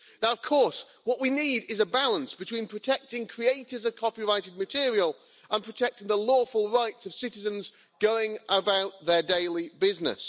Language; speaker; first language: English; native; English